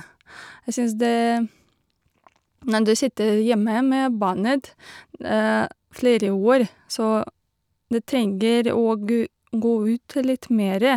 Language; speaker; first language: Norwegian; non-native, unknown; Russian